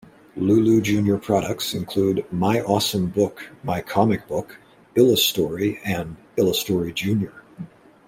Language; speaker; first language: English; native; English